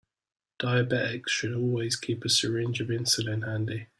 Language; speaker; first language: English; native; English